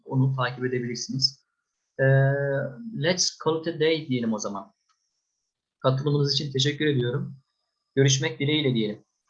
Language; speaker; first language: Turkish; native; Turkish